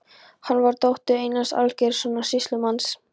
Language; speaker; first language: Icelandic; non-native, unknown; Polish